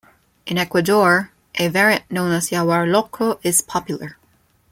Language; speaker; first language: English; non-native, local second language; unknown